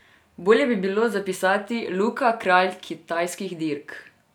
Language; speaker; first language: Slovenian; non-native, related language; Serbian